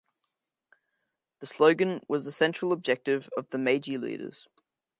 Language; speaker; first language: English; native; English